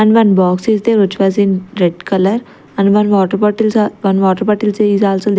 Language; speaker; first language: English; non-native, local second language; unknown